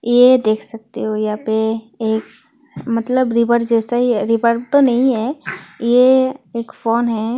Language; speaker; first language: Hindi; non-native, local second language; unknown